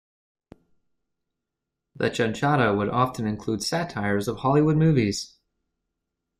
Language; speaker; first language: English; native; English